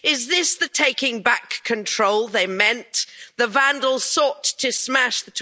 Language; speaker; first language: English; native; English